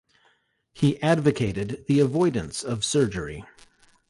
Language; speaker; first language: English; native; English